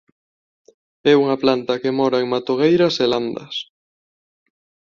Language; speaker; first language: Galician; non-native, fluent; Spanish